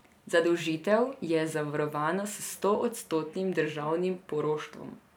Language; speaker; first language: Slovenian; non-native, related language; Serbian